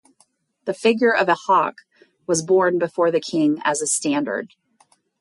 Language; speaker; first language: English; native; English